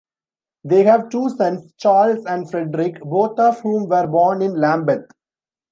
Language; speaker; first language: English; non-native, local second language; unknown